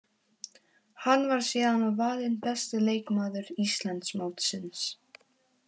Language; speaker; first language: Icelandic; non-native, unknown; Polish